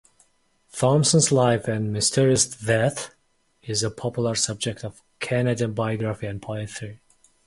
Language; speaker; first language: English; non-native, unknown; Mongolian